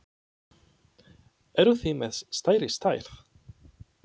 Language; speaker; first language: Icelandic; non-native, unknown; Polish